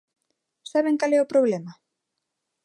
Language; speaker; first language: Galician; non-native, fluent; Spanish